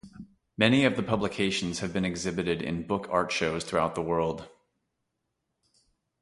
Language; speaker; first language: English; native; English